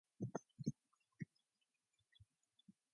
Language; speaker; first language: English; non-native, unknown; Mongolian